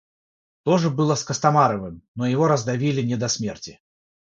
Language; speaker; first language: Russian; non-native, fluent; Georgian